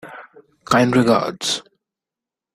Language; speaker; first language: English; non-native, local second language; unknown